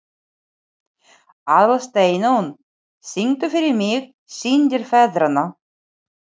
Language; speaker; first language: Icelandic; non-native, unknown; Ukrainian